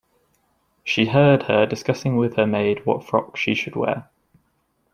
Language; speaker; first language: English; native; English